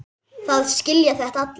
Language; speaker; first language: Icelandic; native; Icelandic